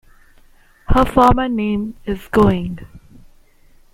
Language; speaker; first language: English; non-native, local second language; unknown